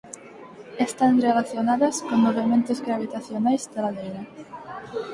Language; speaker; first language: Galician; non-native, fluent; Spanish